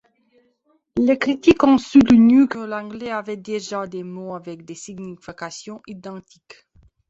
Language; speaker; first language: French; non-native, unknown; Belarusian